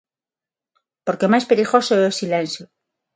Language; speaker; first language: Galician; non-native, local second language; Spanish